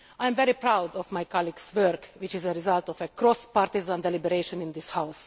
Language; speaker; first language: English; non-native, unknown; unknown